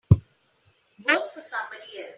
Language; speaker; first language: English; non-native, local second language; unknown